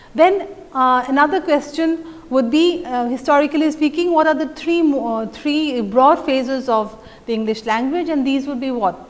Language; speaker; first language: English; non-native, local second language; Assamese